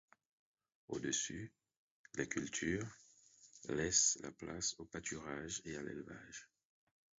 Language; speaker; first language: French; non-native, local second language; Haitian Creole